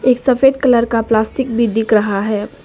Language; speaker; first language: Hindi; non-native, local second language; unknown